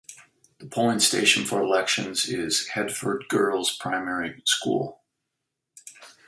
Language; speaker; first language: English; native; English